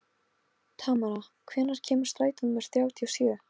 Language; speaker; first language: Icelandic; non-native, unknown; Polish